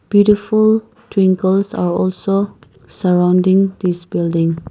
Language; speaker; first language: English; non-native, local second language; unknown